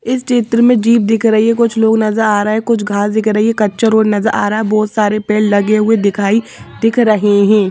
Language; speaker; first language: Hindi; native; Hindi